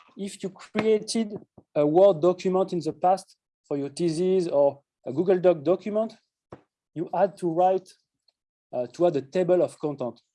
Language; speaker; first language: English; non-native, fluent; French